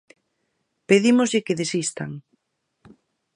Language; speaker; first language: Galician; native; Galician